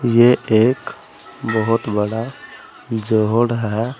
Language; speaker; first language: Hindi; native; Hindi